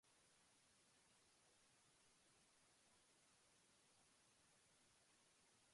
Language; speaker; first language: English; non-native, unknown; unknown